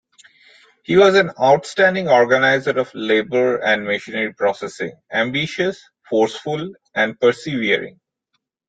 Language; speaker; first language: English; non-native, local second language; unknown